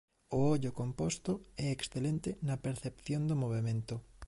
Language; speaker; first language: Galician; native; Galician